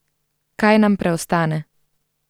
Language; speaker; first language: Slovenian; native; Slovenian